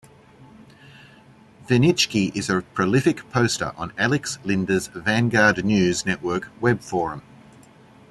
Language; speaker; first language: English; native; English